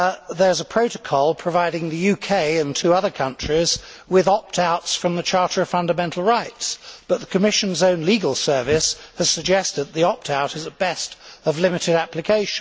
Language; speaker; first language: English; native; English